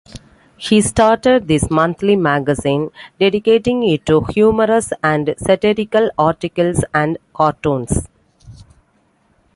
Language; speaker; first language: English; non-native, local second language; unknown